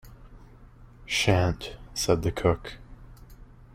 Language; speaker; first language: English; native; English